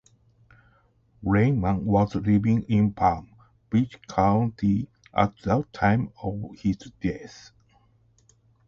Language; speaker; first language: English; non-native, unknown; Japanese